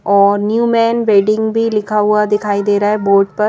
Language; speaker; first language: Hindi; native; Hindi